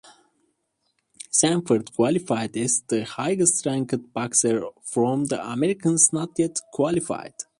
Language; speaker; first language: English; non-native, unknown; Turkish